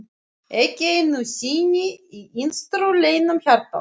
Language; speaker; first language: Icelandic; non-native, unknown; Russian